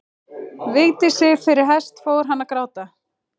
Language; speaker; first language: Icelandic; native; Icelandic